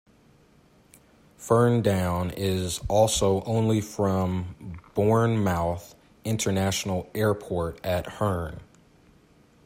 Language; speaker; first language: English; native; English